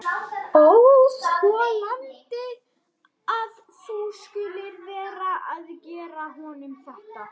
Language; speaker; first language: Icelandic; non-native, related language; Swedish